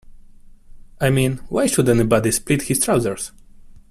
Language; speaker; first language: English; non-native, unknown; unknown